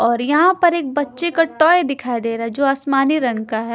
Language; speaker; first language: Hindi; non-native, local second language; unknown